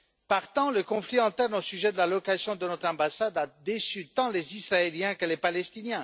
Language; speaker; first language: French; non-native, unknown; Romanian